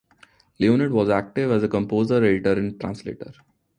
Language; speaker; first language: English; non-native, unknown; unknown